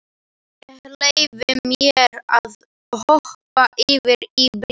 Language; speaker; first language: Icelandic; non-native, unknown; Slovak